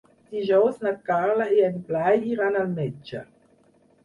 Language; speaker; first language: Catalan; non-native, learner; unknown